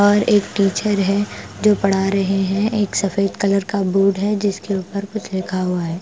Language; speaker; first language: Hindi; non-native, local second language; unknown